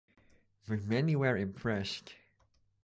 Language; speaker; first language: English; non-native, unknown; Dutch